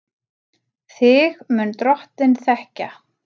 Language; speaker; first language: Icelandic; native; Icelandic